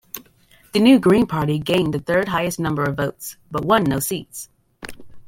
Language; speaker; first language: English; native; English